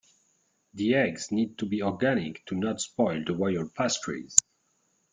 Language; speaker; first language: English; non-native, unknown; French